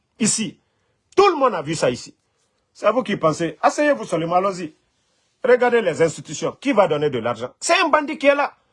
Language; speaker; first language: French; non-native, local second language; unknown